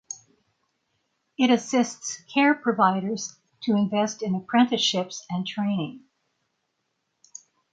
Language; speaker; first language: English; native; English